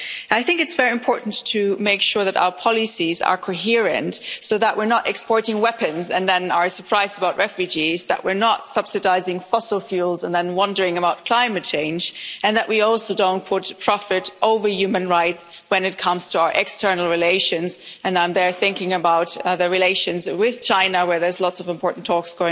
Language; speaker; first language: English; non-native, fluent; German